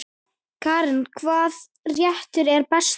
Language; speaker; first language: Icelandic; native; Icelandic